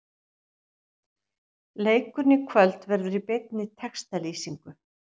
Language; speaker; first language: Icelandic; native; Icelandic